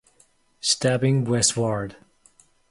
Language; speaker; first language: English; non-native, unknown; Mongolian